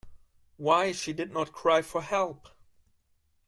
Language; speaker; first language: English; non-native, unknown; German